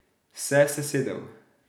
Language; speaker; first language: Slovenian; native; Slovenian